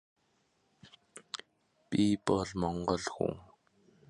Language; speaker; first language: English; non-native, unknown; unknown